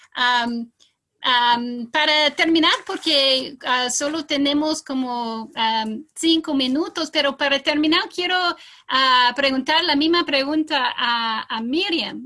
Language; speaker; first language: Spanish; non-native, fluent; English